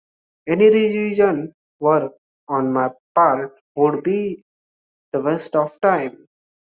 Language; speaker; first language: English; non-native, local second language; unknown